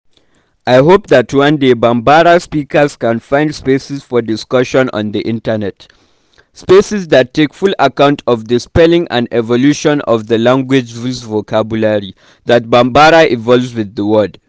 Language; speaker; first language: English; non-native, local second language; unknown